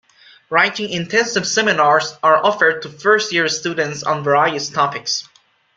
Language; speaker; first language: English; non-native, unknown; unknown